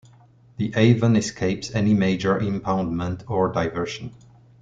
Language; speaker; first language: English; non-native, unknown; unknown